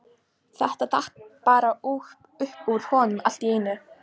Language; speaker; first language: Icelandic; non-native, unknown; Polish